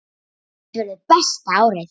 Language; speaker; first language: Icelandic; native; Icelandic